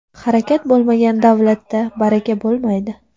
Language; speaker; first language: Uzbek; native; Uzbek